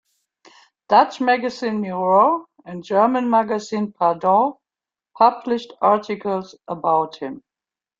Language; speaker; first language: English; non-native, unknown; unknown